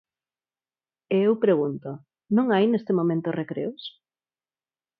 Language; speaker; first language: Galician; non-native, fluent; Spanish